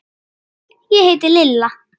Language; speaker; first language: Icelandic; native; Icelandic